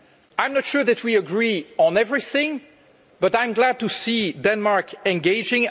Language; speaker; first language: English; non-native, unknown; French